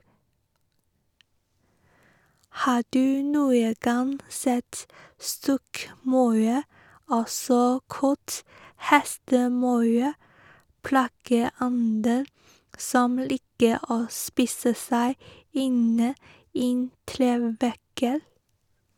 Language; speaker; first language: Norwegian; non-native, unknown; Chinese